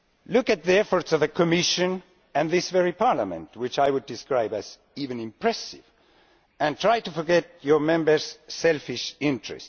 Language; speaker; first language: English; non-native, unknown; Estonian